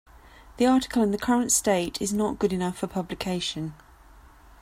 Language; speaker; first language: English; native; English